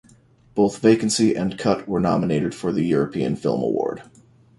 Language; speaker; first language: English; native; English